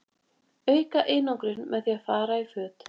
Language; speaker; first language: Icelandic; native; Icelandic